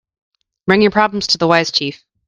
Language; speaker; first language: English; native; English